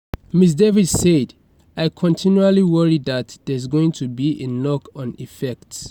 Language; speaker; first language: English; non-native, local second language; Yoruba